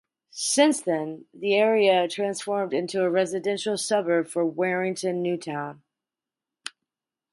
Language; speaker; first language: English; native; English